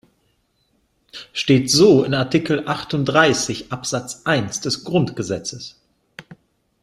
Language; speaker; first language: German; native; German